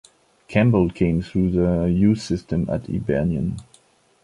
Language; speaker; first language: English; non-native, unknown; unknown